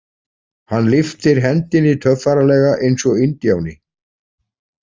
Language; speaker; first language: Icelandic; native; Icelandic